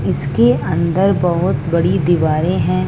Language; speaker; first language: Hindi; non-native, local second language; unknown